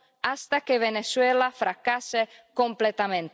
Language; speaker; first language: Spanish; non-native, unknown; Czech